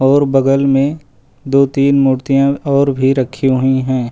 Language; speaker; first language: Hindi; native; Hindi